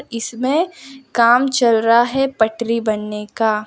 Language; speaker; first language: Hindi; non-native, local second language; Gujarati